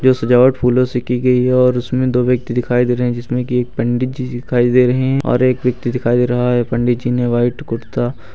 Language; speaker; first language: Hindi; native; Hindi